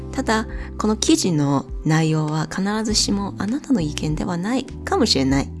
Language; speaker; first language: Japanese; non-native, fluent; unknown